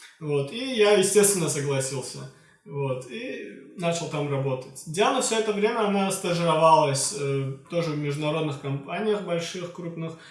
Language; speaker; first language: Russian; non-native, local second language; Azerbaijani